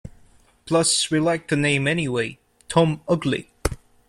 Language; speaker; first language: English; native; English